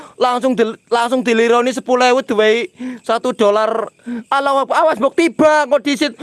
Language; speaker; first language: Indonesian; non-native, local second language; Javanese